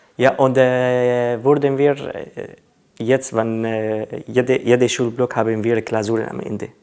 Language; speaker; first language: German; non-native, learner; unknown